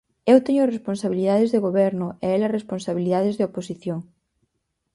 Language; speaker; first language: Galician; native; Galician